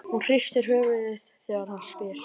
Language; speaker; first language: Icelandic; native; Icelandic